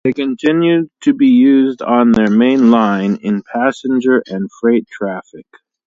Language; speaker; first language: English; native; English